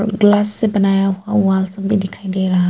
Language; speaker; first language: Hindi; non-native, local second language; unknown